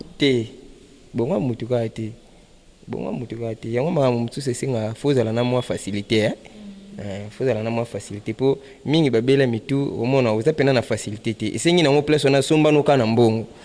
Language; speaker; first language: Lingala; non-native, local second language; Kongo